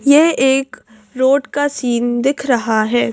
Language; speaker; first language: Hindi; native; Hindi